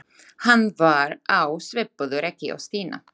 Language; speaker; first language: Icelandic; non-native, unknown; Slovak